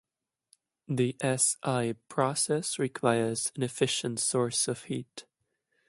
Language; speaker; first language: English; non-native, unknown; German